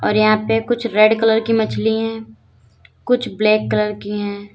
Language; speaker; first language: Hindi; native; Hindi